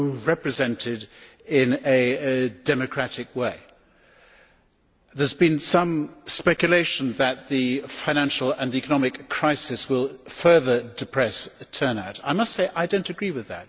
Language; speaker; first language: English; native; English